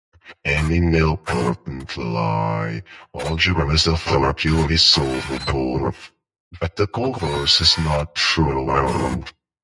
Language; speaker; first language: English; non-native, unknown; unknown